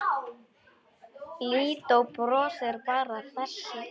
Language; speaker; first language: Icelandic; non-native, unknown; Polish